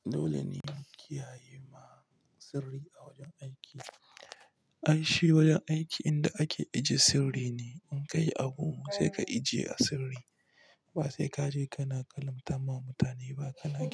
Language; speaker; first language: Hausa; non-native, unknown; Igbo